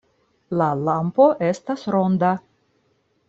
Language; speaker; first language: Esperanto; non-native, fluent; Russian